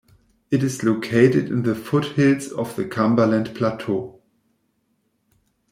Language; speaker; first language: English; non-native, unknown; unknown